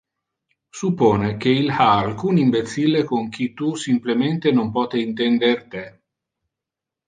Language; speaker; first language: Interlingua; non-native, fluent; Italian